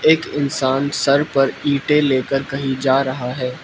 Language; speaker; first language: Hindi; non-native, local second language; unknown